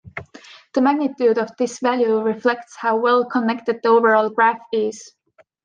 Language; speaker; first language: English; non-native, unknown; Estonian